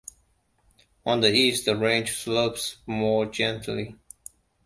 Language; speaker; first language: English; non-native, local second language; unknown